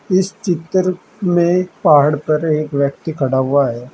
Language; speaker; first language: Hindi; native; Hindi